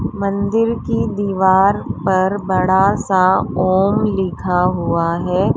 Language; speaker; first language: Hindi; native; Hindi